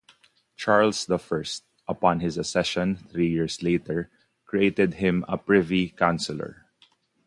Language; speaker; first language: English; non-native, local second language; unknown